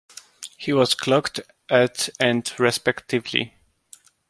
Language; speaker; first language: English; non-native, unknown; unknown